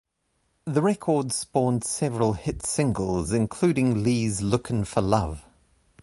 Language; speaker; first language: English; native; English